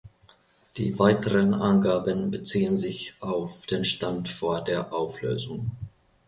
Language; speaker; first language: German; non-native, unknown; Finnish